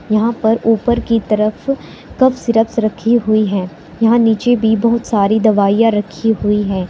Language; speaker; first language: Hindi; native; Hindi